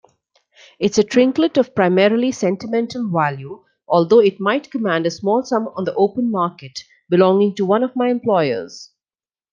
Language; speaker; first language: English; non-native, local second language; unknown